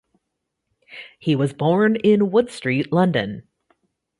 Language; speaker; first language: English; native; English